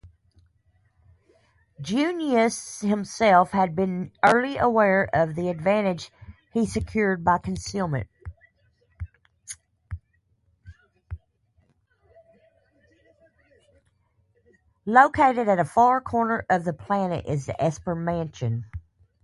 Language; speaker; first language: English; native; English